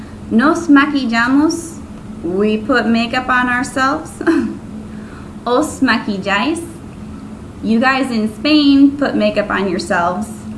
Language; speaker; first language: English; native; English